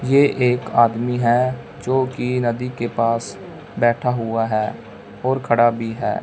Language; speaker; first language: Hindi; non-native, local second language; Punjabi